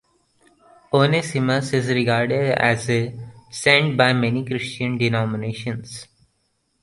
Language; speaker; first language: English; non-native, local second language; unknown